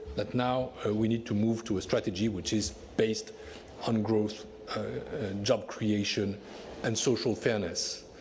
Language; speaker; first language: English; non-native, fluent; French